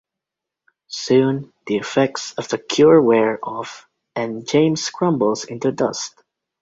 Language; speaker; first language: English; native; English